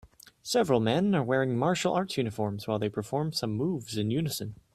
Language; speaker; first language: English; native; English